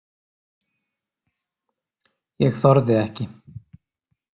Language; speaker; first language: Icelandic; native; Icelandic